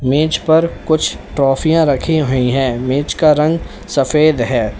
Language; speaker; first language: Hindi; native; Hindi